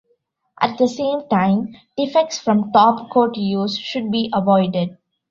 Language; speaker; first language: English; non-native, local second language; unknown